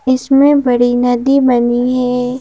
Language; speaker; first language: Hindi; native; Hindi